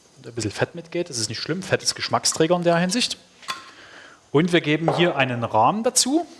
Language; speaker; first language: German; non-native, fluent; Hungarian